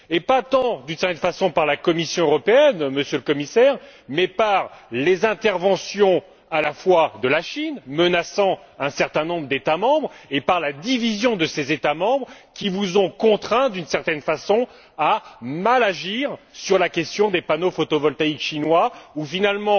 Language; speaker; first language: French; native; French